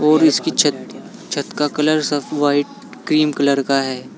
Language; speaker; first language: Hindi; native; Hindi